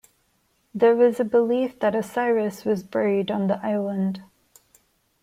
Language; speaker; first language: English; non-native, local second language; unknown